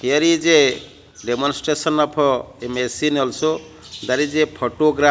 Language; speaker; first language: English; non-native, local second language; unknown